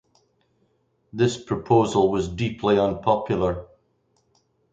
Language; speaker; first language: English; native; English